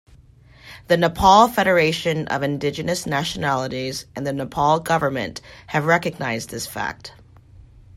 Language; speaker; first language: English; native; English